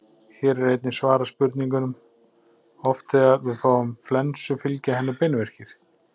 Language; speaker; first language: Icelandic; native; Icelandic